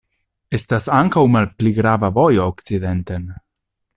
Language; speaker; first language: Esperanto; non-native, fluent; Italian